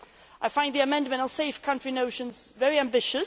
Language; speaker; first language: English; non-native, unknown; Swedish